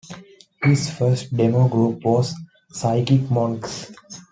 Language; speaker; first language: English; non-native, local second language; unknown